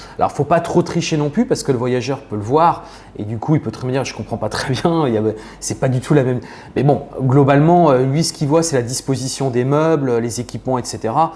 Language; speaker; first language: French; native; French